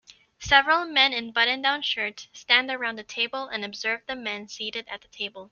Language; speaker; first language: English; native; English